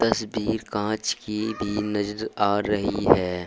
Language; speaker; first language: Hindi; native; Hindi